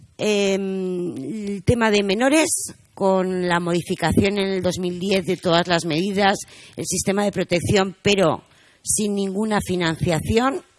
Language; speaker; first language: Spanish; native; Spanish